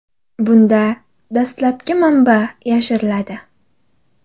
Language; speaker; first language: Uzbek; non-native, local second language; Kara-Kalpak